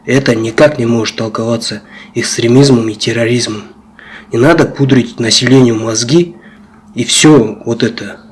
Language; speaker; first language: Russian; non-native, local second language; Kazakh